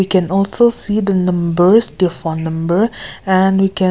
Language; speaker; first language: English; non-native, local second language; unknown